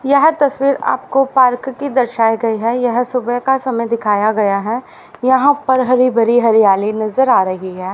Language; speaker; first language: Hindi; native; Hindi